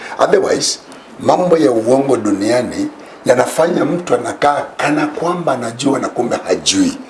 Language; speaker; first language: Swahili; non-native, local second language; Luyia